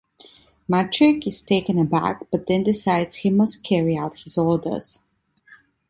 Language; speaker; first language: English; non-native, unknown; Italian